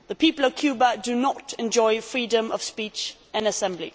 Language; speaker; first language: English; non-native, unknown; Swedish